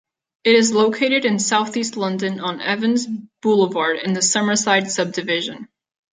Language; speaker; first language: English; non-native, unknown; Catalan